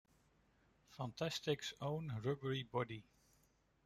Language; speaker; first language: English; non-native, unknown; Dutch